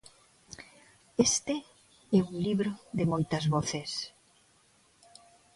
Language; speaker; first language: Galician; non-native, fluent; Spanish